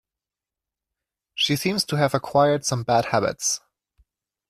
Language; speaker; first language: English; non-native, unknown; German